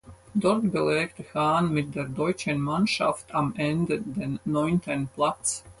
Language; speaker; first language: German; non-native, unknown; Latvian